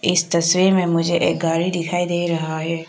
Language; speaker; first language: Hindi; non-native, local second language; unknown